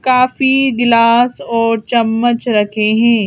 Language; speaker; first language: Hindi; native; Hindi